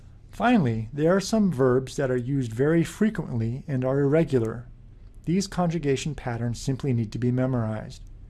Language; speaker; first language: English; native; English